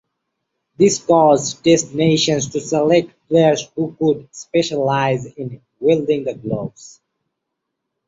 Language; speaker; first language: English; non-native, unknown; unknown